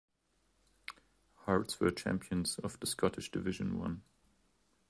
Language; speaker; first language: English; non-native, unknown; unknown